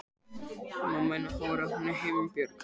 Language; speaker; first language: Icelandic; native; Icelandic